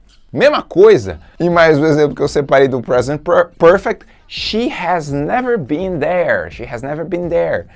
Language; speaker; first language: English; non-native, fluent; Portuguese